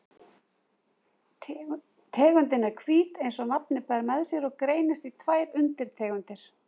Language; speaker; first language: Icelandic; native; Icelandic